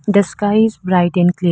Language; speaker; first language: English; non-native, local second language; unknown